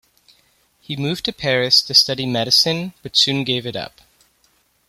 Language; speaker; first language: English; native; English